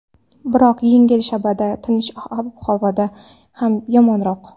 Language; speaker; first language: Uzbek; non-native, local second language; Kara-Kalpak